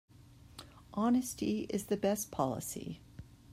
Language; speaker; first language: English; native; English